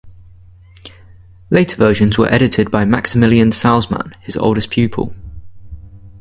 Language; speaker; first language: English; native; English